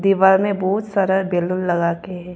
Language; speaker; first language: Hindi; non-native, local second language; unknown